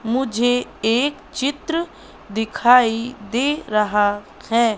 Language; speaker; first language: Hindi; native; Hindi